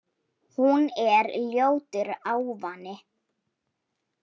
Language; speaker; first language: Icelandic; non-native, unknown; Polish